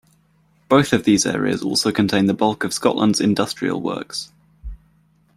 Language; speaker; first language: English; native; English